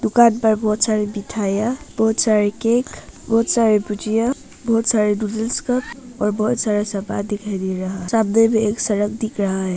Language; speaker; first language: Hindi; non-native, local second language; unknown